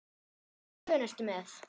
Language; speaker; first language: Icelandic; non-native, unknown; German